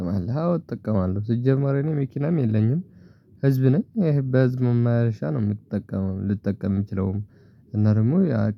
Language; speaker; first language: Amharic; non-native, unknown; Tigrinya